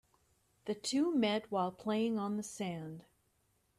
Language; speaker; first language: English; native; English